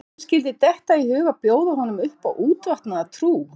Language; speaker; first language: Icelandic; native; Icelandic